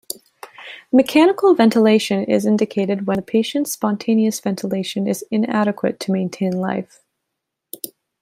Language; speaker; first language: English; native; English